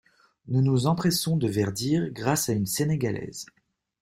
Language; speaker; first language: French; native; French